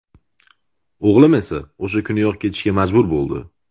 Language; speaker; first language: Uzbek; native; Uzbek